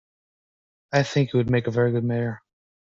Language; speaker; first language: English; native; English